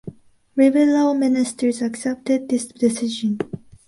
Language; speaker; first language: English; non-native, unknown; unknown